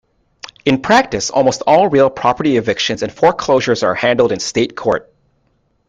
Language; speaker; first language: English; native; English